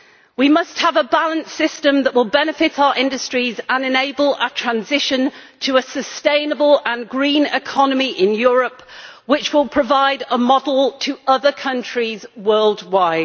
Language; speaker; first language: English; native; English